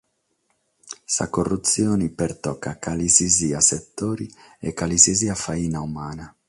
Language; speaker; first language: Sardinian; non-native, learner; Catalan